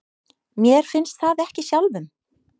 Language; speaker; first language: Icelandic; native; Icelandic